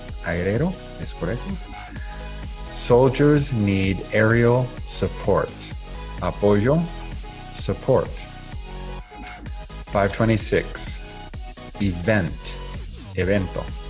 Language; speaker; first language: English; native; English